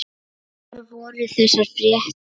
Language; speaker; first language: Icelandic; non-native, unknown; Lithuanian